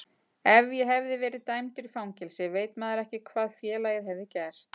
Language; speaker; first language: Icelandic; native; Icelandic